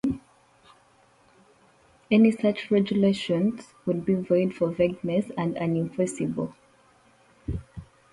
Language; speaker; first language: English; non-native, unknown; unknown